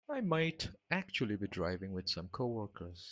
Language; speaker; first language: English; non-native, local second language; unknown